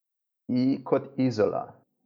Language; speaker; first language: Slovenian; native; Slovenian